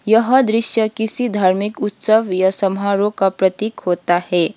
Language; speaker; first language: Hindi; non-native, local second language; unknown